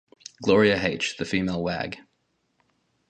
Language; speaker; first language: English; native; English